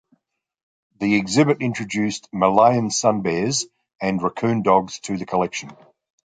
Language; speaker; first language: English; native; English